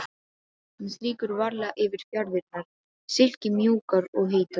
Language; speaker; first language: Icelandic; non-native, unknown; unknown